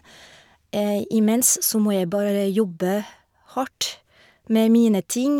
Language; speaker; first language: Norwegian; non-native, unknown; French